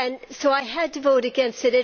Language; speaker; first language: English; native; English